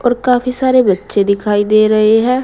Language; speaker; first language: Hindi; native; Hindi